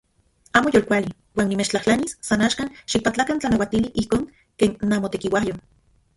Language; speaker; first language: Central Puebla Nahuatl; non-native, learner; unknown